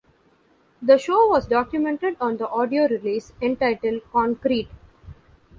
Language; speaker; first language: English; non-native, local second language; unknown